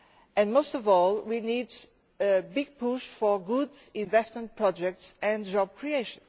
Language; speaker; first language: English; non-native, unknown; Portuguese